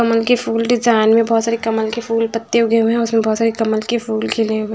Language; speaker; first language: Hindi; non-native, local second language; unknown